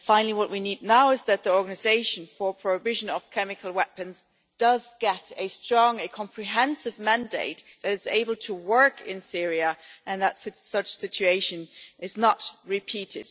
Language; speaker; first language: English; non-native, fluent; German